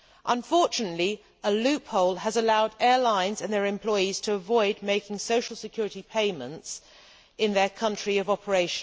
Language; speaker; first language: English; native; English